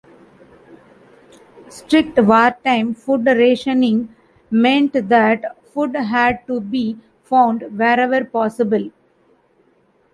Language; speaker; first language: English; non-native, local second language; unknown